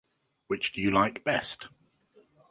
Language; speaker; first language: English; native; English